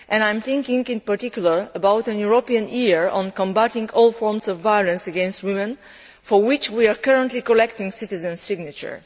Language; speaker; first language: English; non-native, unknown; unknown